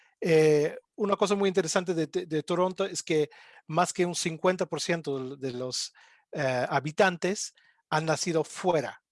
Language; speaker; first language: Spanish; non-native, fluent; English